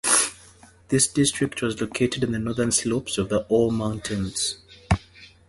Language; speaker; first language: English; native; English